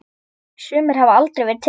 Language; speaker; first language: Icelandic; native; Icelandic